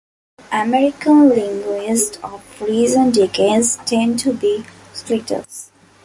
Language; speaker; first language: English; non-native, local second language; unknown